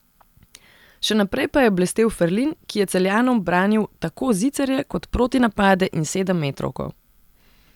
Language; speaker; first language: Slovenian; non-native, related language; Serbian